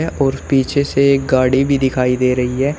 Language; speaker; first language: Hindi; native; Hindi